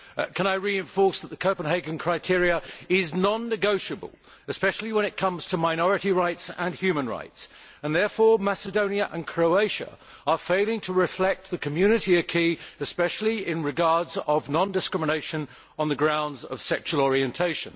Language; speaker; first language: English; native; English